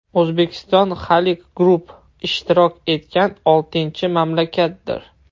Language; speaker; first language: Uzbek; non-native, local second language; Russian